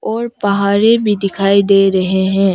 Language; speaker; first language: Hindi; early bilingual, other home language; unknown